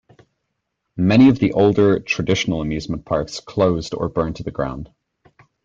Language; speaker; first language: English; native; English